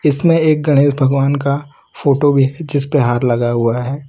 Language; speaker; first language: Hindi; non-native, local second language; Gujarati